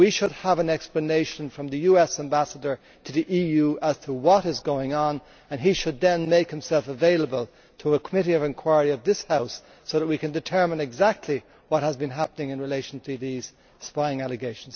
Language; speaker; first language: English; native; English